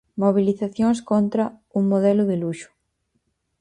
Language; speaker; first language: Galician; native; Galician